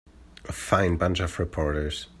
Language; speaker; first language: English; native; English